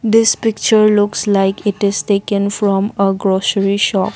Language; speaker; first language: English; non-native, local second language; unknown